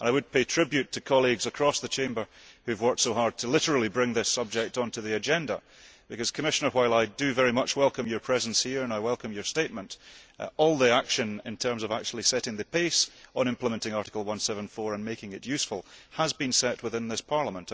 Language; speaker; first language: English; early bilingual, heritage; English